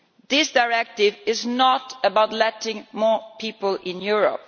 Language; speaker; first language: English; non-native, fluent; Italian